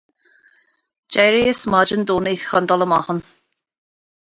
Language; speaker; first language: Irish; native; Irish